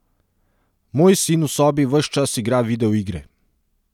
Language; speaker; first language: Slovenian; non-native, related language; Serbian